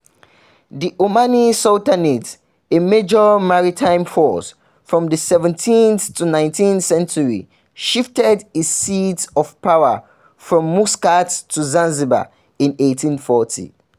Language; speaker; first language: English; non-native, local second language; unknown